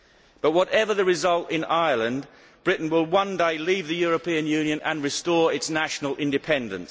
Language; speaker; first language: English; native; English